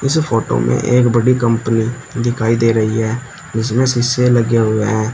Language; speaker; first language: Hindi; native; Hindi